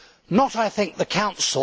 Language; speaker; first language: English; native; English